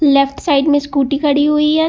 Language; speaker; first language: Hindi; native; Hindi